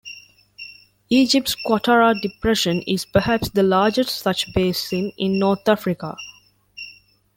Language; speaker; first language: English; non-native, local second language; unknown